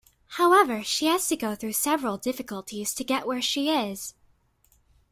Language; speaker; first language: English; native; English